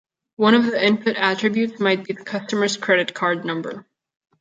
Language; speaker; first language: English; non-native, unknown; Catalan